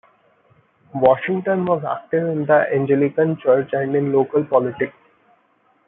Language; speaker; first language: English; non-native, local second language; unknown